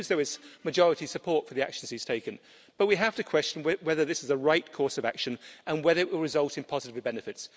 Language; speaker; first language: English; native; English